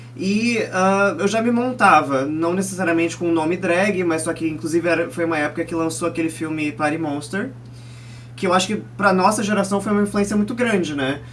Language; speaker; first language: Portuguese; early bilingual, other home language; Chinese